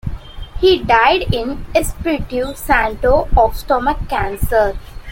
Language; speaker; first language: English; non-native, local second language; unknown